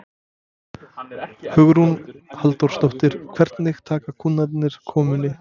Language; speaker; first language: Icelandic; non-native, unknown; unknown